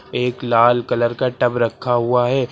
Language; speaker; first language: Hindi; native; Hindi